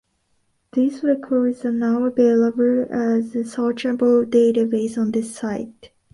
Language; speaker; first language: English; non-native, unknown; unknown